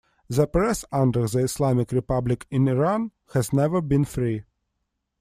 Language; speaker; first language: English; non-native, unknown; Russian